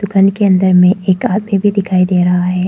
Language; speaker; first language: Hindi; non-native, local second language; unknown